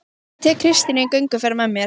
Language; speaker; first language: Icelandic; native; Icelandic